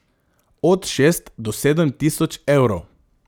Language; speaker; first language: Slovenian; non-native, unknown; Macedonian